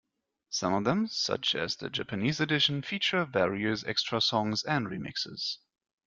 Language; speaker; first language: English; non-native, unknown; German